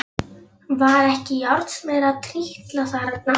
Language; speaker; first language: Icelandic; non-native, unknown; Polish